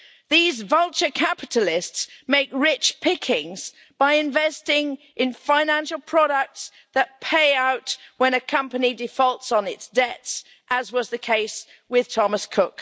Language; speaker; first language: English; native; English